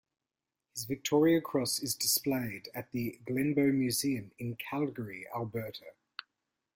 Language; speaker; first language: English; native; English